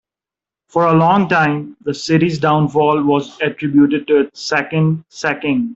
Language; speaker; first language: English; non-native, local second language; Urdu